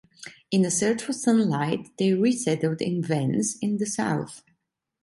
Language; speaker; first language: English; non-native, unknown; Italian